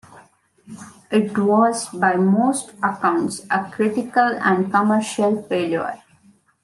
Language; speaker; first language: English; non-native, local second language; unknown